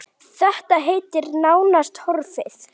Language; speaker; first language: Icelandic; native; Icelandic